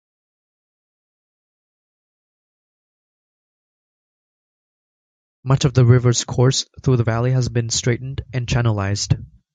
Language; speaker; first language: English; native; English